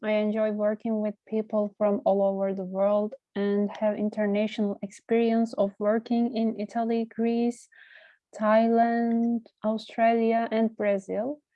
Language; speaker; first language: English; non-native, learner; Turkish